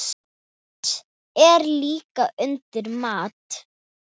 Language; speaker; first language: Icelandic; non-native, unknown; Thai